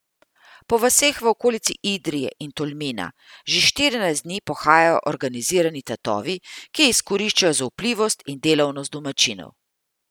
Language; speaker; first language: Slovenian; native; Slovenian